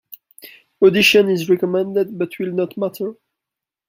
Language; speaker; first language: English; non-native, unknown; French